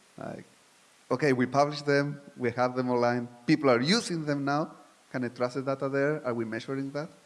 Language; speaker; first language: English; non-native, fluent; Spanish